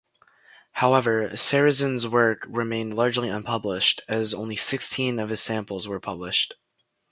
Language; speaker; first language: English; native; English